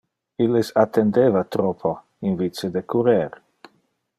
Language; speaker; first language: Interlingua; non-native, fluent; Dutch